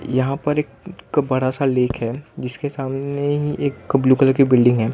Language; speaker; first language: Hindi; non-native, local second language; Gujarati